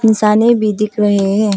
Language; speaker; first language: Hindi; non-native, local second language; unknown